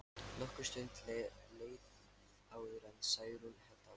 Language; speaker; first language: Icelandic; non-native, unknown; Lithuanian